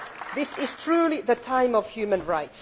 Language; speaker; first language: English; non-native, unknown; Finnish